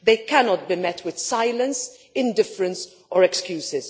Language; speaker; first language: English; non-native, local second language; Maltese